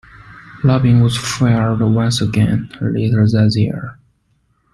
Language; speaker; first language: English; non-native, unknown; Chinese